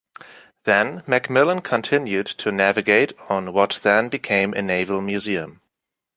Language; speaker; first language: English; non-native, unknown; German